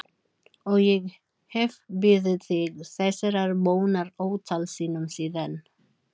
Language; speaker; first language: Icelandic; non-native, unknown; Filipino